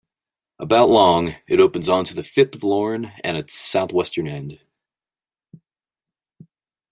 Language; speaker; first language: English; native; English